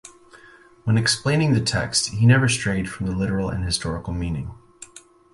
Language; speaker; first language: English; native; English